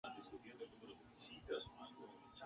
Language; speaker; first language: English; non-native, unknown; Spanish